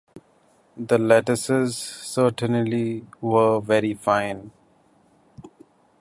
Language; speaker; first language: English; non-native, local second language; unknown